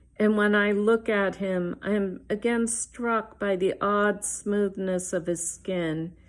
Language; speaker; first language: English; early bilingual, other home language; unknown